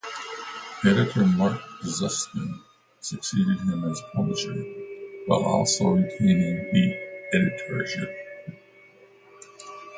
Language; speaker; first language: English; native; English